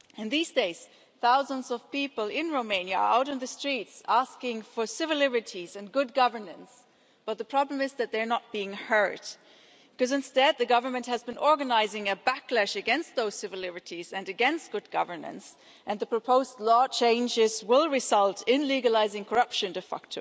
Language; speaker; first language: English; non-native, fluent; German